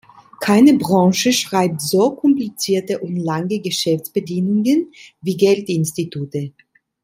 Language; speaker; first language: German; non-native, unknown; Italian